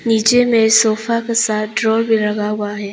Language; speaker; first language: Hindi; non-native, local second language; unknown